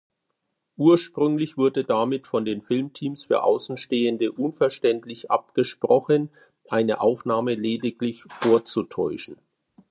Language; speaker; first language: German; native; German